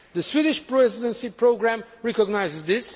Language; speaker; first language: English; non-native, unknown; Portuguese